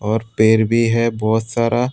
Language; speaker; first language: Hindi; non-native, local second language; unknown